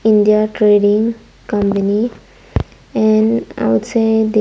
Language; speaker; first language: English; non-native, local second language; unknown